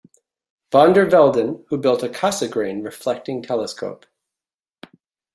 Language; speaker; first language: English; native; English